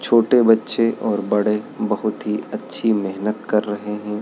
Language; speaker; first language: Hindi; native; Hindi